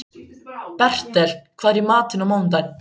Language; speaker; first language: Icelandic; native; Icelandic